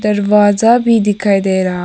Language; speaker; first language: Hindi; non-native, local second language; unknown